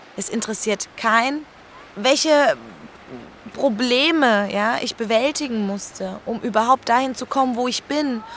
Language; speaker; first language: German; early bilingual, other home language; Spanish